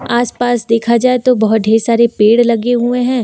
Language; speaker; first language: Hindi; native; Hindi